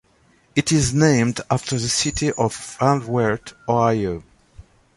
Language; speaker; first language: English; native; English